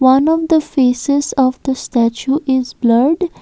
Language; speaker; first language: English; non-native, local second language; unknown